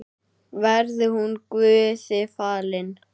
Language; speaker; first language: Icelandic; native; Icelandic